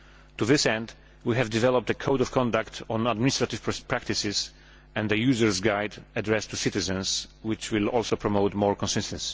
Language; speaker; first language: English; non-native, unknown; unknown